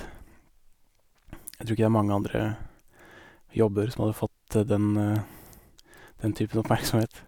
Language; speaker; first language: Norwegian; native; Norwegian